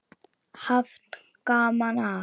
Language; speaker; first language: Icelandic; native; Icelandic